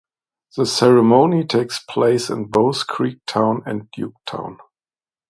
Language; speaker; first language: English; non-native, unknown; German